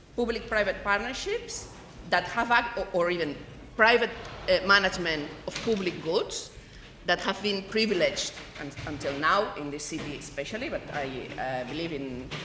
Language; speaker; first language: English; non-native, fluent; Spanish